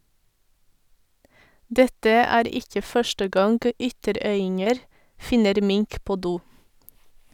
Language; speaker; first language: Norwegian; non-native, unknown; Portuguese